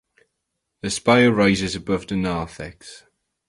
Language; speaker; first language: English; native; English